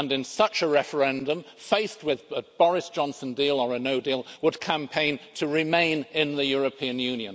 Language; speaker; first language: English; native; English